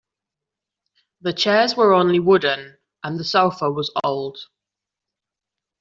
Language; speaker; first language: English; non-native, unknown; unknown